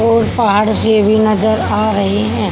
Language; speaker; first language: Hindi; native; Hindi